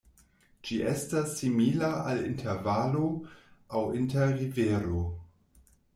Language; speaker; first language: Esperanto; non-native, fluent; German